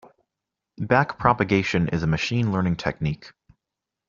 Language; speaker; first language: English; native; English